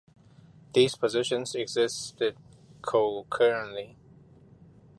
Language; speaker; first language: English; non-native, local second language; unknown